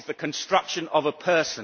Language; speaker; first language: English; native; English